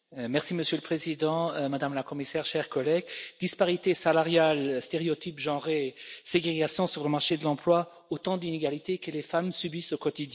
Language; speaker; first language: French; non-native, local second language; Luxembourgish